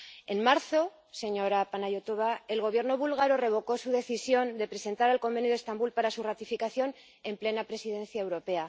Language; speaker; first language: Spanish; native; Spanish